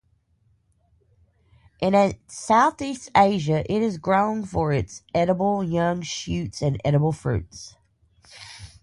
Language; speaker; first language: English; native; English